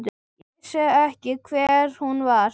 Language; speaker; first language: Icelandic; native; Icelandic